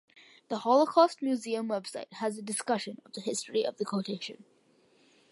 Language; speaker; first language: English; early bilingual, other home language; Malayalam